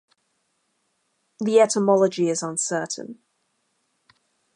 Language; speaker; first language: English; native; English